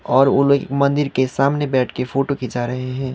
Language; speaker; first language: Hindi; non-native, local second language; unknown